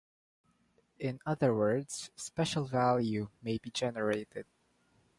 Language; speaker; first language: English; non-native, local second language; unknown